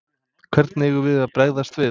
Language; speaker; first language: Icelandic; non-native, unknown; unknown